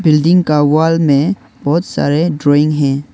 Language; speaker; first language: Hindi; non-native, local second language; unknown